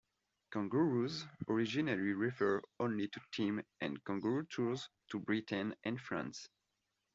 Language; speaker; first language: English; non-native, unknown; French